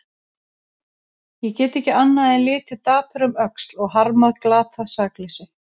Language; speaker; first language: Icelandic; native; Icelandic